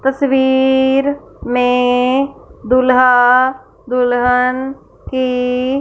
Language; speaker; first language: Hindi; non-native, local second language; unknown